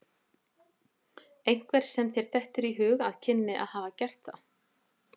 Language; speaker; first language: Icelandic; native; Icelandic